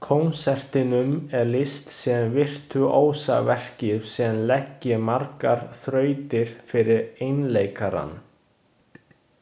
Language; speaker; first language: Icelandic; non-native, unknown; Chinese